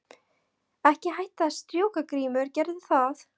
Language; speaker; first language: Icelandic; non-native, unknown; Polish